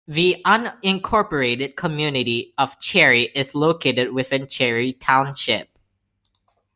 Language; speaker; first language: English; non-native, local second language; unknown